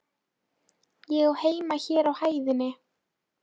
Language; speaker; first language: Icelandic; non-native, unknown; Polish